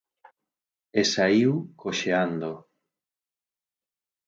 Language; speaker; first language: Galician; native; Galician